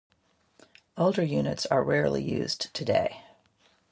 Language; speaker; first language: English; native; English